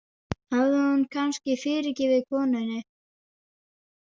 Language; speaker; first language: Icelandic; non-native, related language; Danish